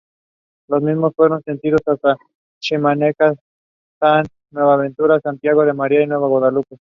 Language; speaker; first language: English; non-native, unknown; Spanish